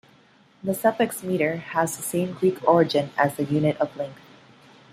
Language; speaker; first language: English; non-native, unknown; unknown